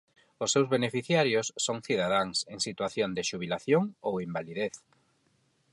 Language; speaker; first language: Galician; non-native, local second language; Spanish